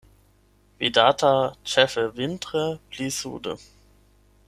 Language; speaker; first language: Esperanto; non-native, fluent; German